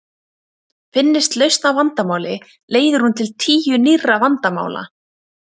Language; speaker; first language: Icelandic; native; Icelandic